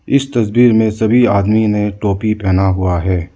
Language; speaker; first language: Hindi; non-native, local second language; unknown